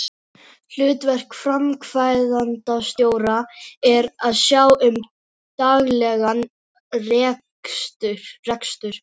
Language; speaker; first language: Icelandic; non-native, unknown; Filipino